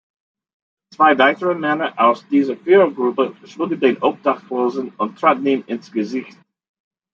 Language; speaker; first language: German; non-native, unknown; English